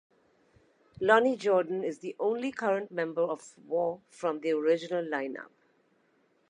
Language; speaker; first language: English; non-native, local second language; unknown